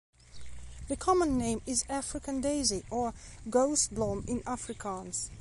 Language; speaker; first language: English; non-native, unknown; Belarusian